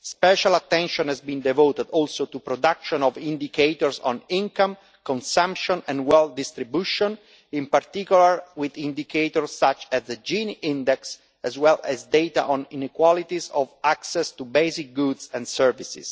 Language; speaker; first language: English; non-native, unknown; Italian